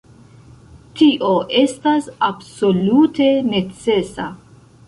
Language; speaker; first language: Esperanto; non-native, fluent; Central Kurdish